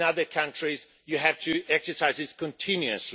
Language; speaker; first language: English; non-native, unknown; Swedish